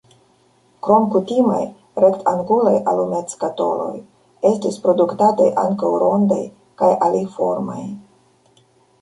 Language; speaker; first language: Esperanto; non-native, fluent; Russian